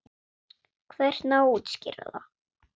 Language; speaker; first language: Icelandic; non-native, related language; Swedish